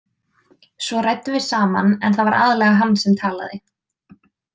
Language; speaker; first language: Icelandic; native; Icelandic